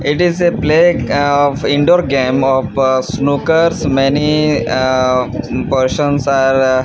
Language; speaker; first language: English; non-native, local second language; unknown